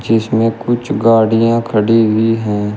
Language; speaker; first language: Hindi; native; Hindi